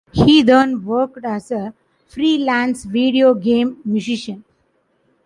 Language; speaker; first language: English; non-native, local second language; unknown